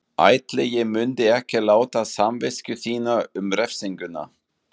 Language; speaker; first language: Icelandic; non-native, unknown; German